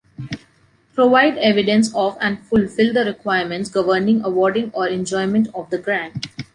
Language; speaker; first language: English; non-native, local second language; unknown